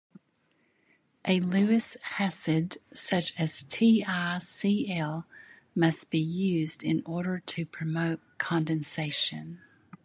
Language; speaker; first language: English; native; English